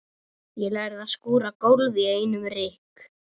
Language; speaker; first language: Icelandic; non-native, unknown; Russian